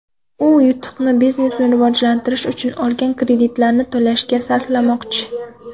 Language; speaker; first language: Uzbek; non-native, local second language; Kara-Kalpak